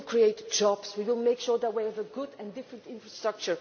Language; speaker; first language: English; non-native, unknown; Dutch